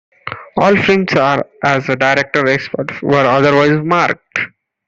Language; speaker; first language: English; non-native, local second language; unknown